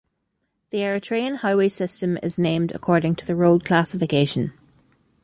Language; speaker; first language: English; native; English